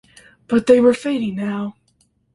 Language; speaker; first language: English; native; English